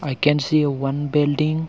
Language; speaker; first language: English; non-native, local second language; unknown